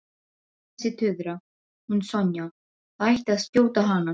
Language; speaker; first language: Icelandic; non-native, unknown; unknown